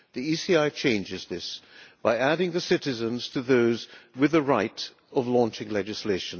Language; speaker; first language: English; non-native, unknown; Hungarian